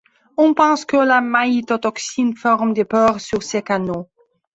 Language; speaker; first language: French; non-native, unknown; Belarusian